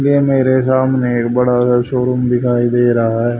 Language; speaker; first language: Hindi; native; Hindi